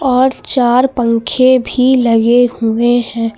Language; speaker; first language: Hindi; native; Hindi